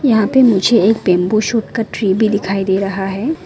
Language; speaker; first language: Hindi; non-native, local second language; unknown